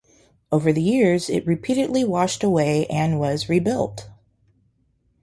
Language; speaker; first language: English; native; English